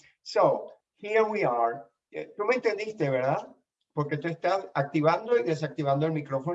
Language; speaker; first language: Spanish; native; Spanish